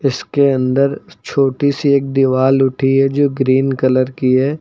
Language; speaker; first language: Hindi; native; Hindi